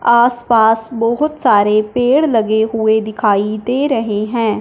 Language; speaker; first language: Hindi; non-native, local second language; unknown